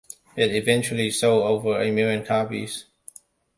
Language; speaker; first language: English; non-native, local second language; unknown